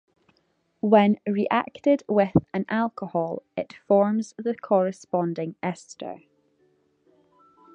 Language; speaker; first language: English; native; English